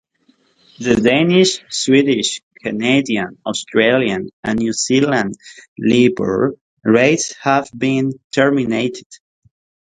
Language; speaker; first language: English; native; English